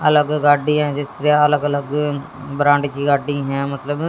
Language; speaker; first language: Hindi; native; Hindi